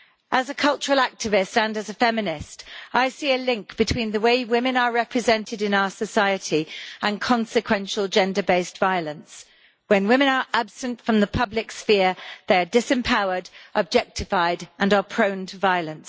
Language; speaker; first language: English; native; English